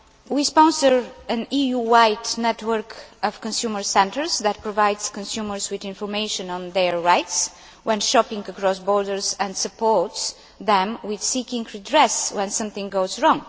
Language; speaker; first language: English; non-native, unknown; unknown